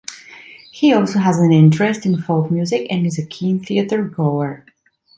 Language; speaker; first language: English; non-native, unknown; Italian